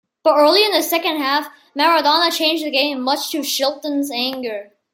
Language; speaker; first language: English; non-native, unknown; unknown